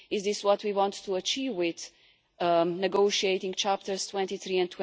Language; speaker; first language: English; non-native, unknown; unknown